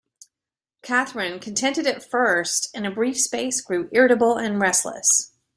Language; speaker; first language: English; native; English